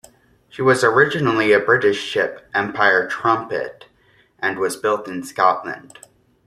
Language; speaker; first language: English; native; English